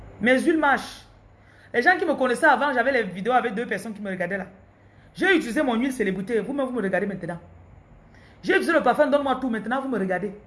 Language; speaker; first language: French; non-native, local second language; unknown